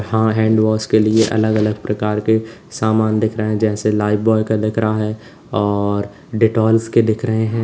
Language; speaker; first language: Hindi; native; Hindi